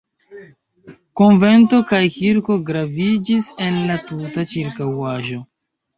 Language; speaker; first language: Esperanto; non-native, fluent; Chinese